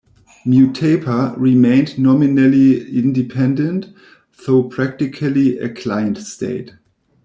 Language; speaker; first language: English; non-native, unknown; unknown